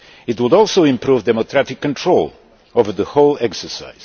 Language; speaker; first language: English; non-native, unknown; Polish